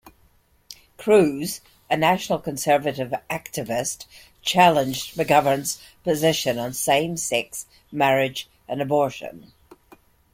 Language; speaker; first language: English; native; English